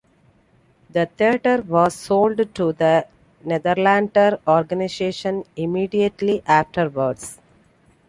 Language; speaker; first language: English; non-native, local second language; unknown